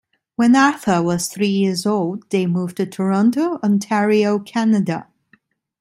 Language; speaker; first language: English; non-native, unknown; Italian